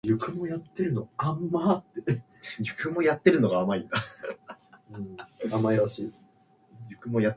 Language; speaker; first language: English; non-native, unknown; Japanese